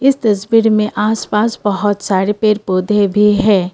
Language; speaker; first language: Hindi; non-native, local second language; Assamese